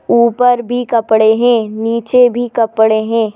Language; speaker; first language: Hindi; native; Hindi